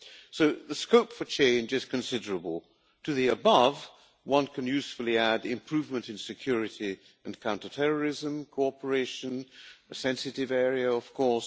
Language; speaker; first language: English; non-native, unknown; Hungarian